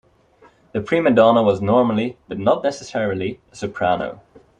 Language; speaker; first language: English; non-native, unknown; Dutch